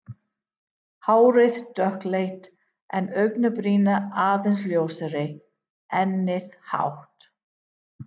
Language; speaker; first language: Icelandic; non-native, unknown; English